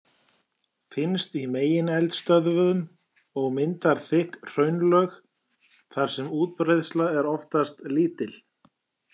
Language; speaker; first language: Icelandic; native; Icelandic